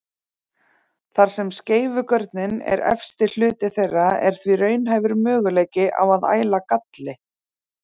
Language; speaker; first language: Icelandic; native; Icelandic